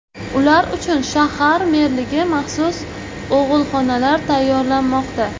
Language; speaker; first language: Uzbek; native; Uzbek